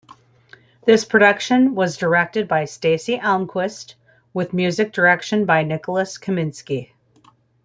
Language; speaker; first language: English; native; English